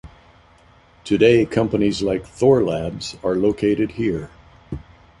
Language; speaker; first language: English; native; English